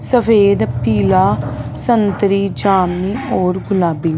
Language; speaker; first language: Hindi; non-native, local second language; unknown